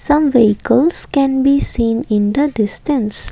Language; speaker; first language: English; non-native, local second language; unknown